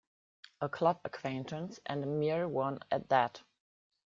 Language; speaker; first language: English; non-native, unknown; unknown